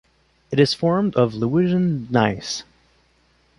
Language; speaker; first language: English; non-native, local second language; French